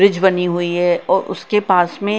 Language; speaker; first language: Hindi; non-native, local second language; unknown